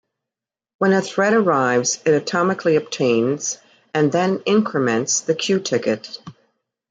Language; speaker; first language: English; native; English